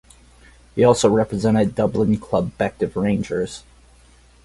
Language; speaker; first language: English; native; English